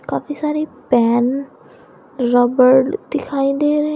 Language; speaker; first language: Hindi; native; Hindi